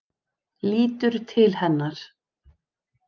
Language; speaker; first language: Icelandic; native; Icelandic